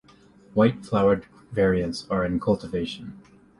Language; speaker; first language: English; native; English